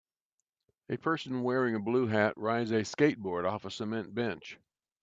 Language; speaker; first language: English; native; English